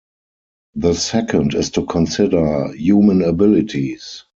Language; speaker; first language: English; non-native, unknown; German